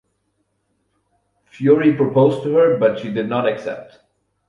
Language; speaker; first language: English; non-native, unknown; German